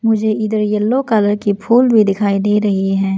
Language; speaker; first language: Hindi; non-native, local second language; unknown